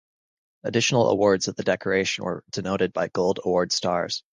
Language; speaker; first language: English; native; English